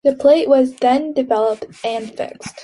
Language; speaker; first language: English; native; English